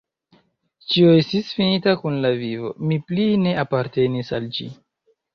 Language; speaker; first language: Esperanto; non-native, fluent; Chinese